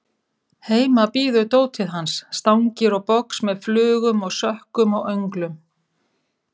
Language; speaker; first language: Icelandic; native; Icelandic